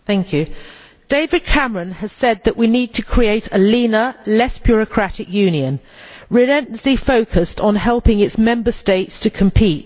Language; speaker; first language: English; native; English